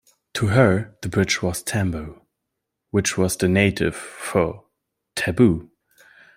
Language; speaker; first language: English; non-native, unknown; German